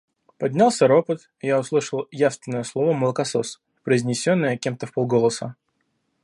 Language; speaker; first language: Russian; native; Russian